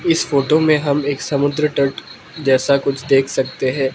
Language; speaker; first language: Hindi; non-native, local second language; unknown